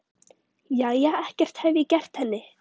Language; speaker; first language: Icelandic; native; Icelandic